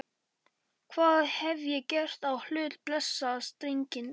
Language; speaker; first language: Icelandic; non-native, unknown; Polish